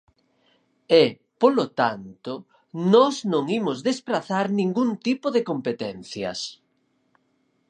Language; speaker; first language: Galician; native; Galician